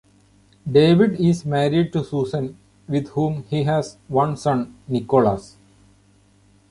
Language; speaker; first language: English; non-native, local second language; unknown